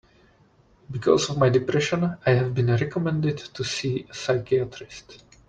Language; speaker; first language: English; non-native, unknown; Czech